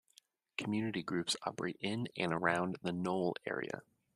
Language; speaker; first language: English; native; English